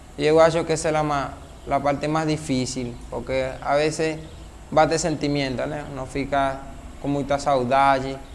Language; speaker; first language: Spanish; native; Spanish